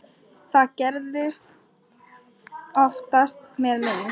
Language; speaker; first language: Icelandic; non-native, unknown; Polish